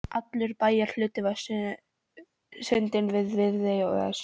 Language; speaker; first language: Icelandic; non-native, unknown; Polish